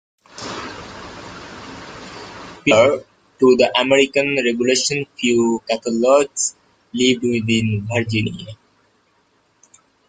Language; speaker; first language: English; native; English